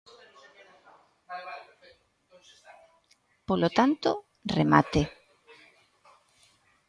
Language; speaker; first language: Galician; native; Galician